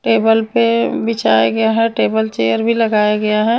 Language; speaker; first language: Hindi; non-native, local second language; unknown